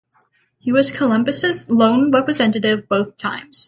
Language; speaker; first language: English; native; English